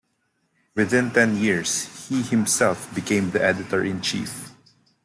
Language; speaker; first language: English; non-native, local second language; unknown